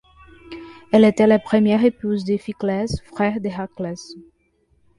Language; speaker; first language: French; non-native, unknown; Portuguese